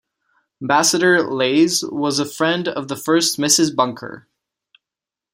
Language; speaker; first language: English; non-native, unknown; Czech